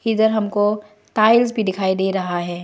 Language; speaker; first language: Hindi; non-native, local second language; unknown